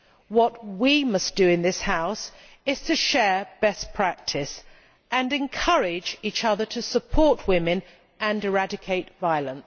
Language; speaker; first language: English; native; English